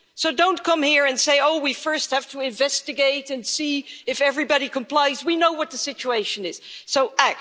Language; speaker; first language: English; non-native, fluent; Dutch